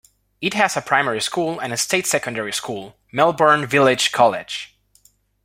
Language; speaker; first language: English; non-native, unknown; Spanish